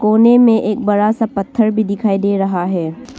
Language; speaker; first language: Hindi; non-native, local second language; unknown